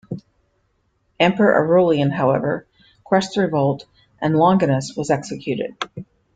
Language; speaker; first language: English; native; English